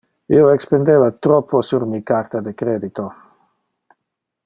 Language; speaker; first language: Interlingua; non-native, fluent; Dutch